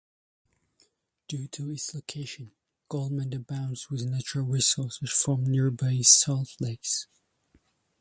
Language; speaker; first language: English; native; English